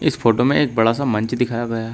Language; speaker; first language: Hindi; native; Hindi